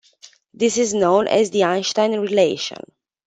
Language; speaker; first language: English; non-native, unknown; Romanian